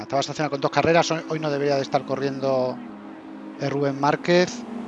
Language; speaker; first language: Spanish; native; Spanish